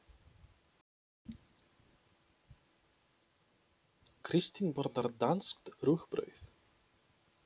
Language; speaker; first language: Icelandic; non-native, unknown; Polish